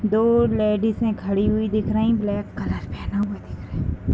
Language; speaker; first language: Hindi; native; Hindi